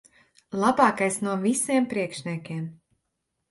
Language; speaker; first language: Latvian; native; Latvian